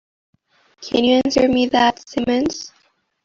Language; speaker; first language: English; non-native, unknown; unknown